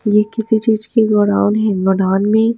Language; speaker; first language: Hindi; native; Hindi